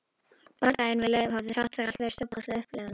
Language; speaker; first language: Icelandic; native; Icelandic